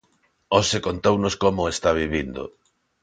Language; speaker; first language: Galician; non-native, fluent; Spanish